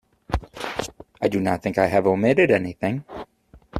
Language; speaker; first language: English; native; English